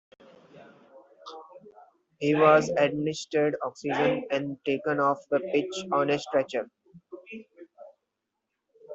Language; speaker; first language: English; non-native, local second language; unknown